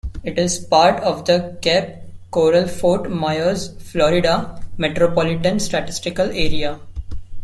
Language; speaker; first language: English; non-native, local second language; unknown